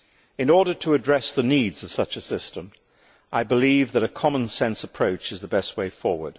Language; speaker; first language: English; native; English